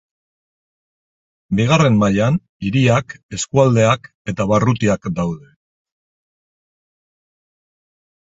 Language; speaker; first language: Basque; non-native, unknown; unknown